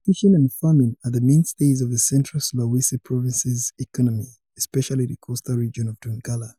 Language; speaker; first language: English; non-native, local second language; Yoruba